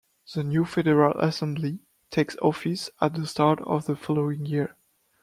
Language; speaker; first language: English; non-native, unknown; French